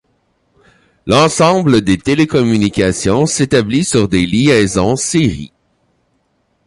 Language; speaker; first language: French; native; French